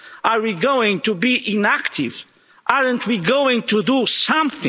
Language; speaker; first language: English; non-native, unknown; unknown